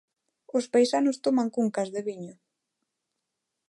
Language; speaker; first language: Galician; non-native, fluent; Spanish